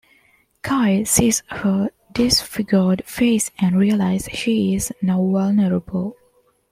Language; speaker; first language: English; non-native, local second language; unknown